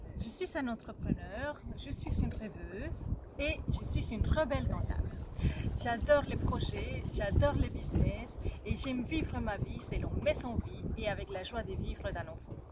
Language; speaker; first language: French; non-native, fluent; Spanish